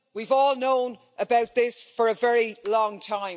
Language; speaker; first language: English; native; English